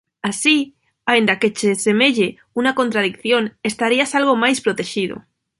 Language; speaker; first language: Galician; non-native, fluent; Spanish